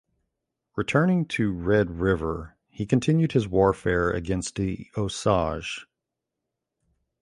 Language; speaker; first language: English; native; English